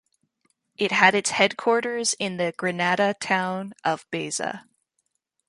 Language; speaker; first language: English; native; English